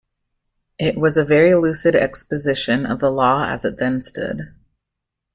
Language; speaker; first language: English; native; English